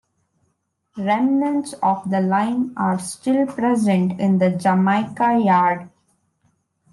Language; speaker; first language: English; non-native, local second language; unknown